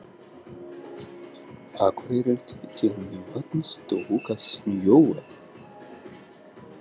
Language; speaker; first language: Icelandic; non-native, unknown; Russian